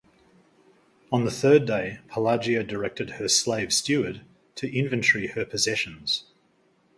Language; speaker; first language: English; native; English